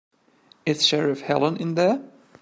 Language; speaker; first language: English; native; English